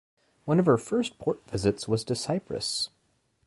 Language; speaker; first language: English; native; English